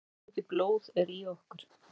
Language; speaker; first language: Icelandic; native; Icelandic